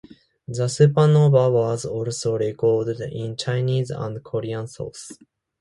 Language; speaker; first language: English; non-native, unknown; Japanese